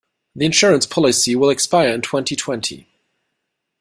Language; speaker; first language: English; non-native, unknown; German